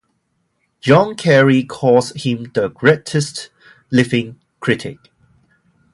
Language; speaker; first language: English; non-native, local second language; Cantonese